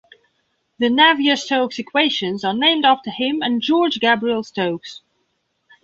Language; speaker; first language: English; non-native, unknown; Belarusian